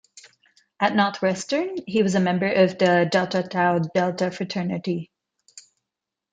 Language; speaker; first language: English; non-native, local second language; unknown